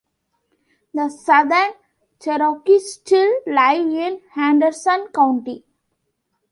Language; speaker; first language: English; non-native, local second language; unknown